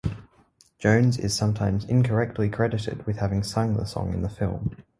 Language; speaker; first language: English; native; English